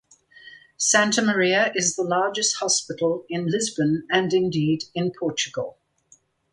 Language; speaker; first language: English; native; English